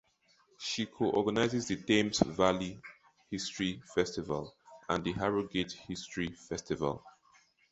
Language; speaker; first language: English; native; English